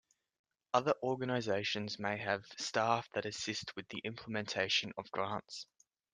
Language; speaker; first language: English; native; English